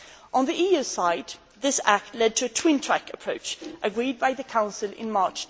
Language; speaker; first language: English; non-native, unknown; Swedish